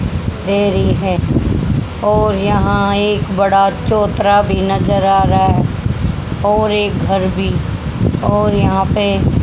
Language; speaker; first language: Hindi; native; Hindi